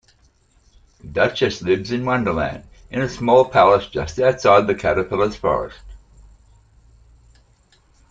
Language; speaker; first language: English; native; English